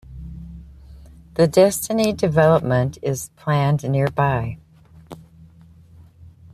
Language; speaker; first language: English; native; English